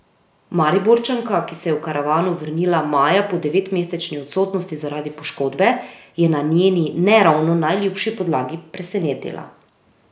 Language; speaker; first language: Slovenian; native; Slovenian